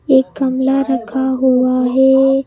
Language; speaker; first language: Hindi; native; Hindi